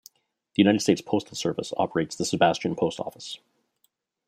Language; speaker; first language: English; native; English